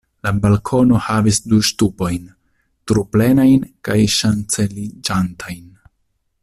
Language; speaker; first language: Esperanto; non-native, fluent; Italian